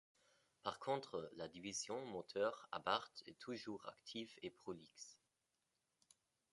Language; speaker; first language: French; non-native, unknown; German